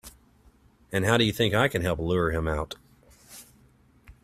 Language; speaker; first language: English; native; English